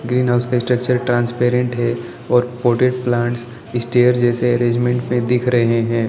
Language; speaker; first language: Hindi; non-native, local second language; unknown